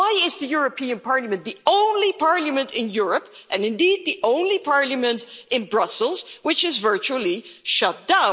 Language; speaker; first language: English; non-native, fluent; Dutch